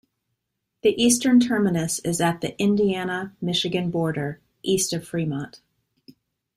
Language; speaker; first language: English; native; English